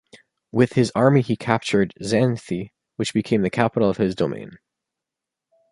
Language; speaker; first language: English; native; English